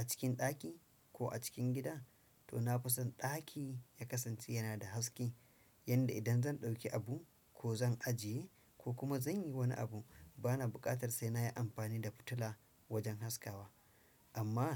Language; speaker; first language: Hausa; non-native, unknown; Fula